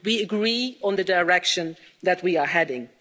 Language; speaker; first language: English; non-native, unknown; Dutch